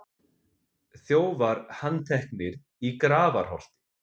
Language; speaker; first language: Icelandic; native; Icelandic